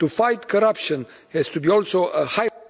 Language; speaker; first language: English; non-native, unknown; Romanian